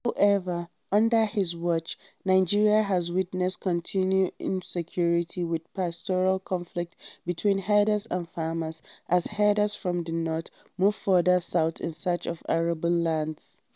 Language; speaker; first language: English; non-native, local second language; Hausa